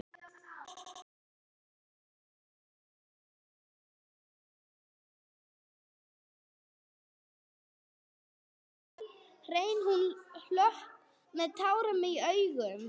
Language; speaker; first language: Icelandic; non-native, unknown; English